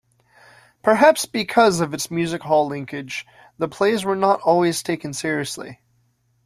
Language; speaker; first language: English; native; English